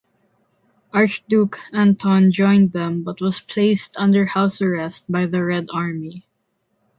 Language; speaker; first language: English; non-native, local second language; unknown